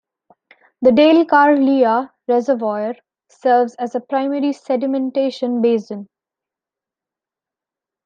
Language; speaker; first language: English; non-native, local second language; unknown